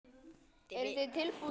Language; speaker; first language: Icelandic; native; Icelandic